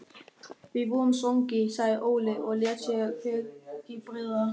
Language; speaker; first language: Icelandic; non-native, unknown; German